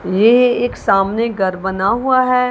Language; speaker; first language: Hindi; non-native, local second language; Punjabi